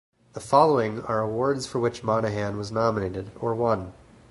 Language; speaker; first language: English; native; English